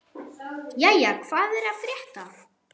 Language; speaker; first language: Icelandic; non-native, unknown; German